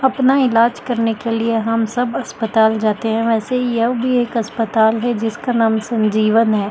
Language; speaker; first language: Hindi; native; Hindi